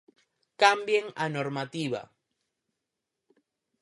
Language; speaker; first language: Galician; native; Galician